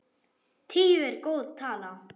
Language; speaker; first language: Icelandic; non-native, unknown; German